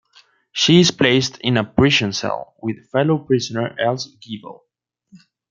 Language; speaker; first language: English; non-native, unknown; Spanish